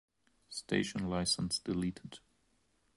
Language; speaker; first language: English; non-native, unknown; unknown